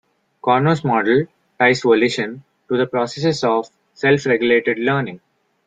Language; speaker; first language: English; non-native, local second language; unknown